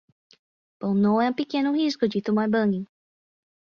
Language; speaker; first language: Portuguese; non-native, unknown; English